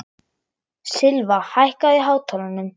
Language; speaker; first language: Icelandic; non-native, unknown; German